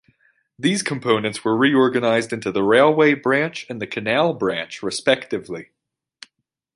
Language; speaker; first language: English; native; English